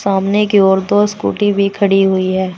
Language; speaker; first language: Hindi; native; Hindi